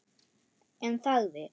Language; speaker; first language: Icelandic; non-native, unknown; German